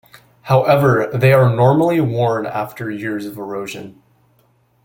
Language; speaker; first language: English; native; English